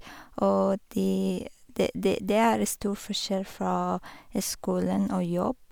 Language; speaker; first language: Norwegian; non-native, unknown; Persian